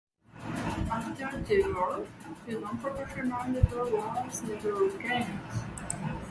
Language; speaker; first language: English; non-native, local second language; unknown